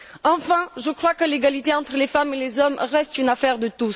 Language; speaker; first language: French; non-native, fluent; Bulgarian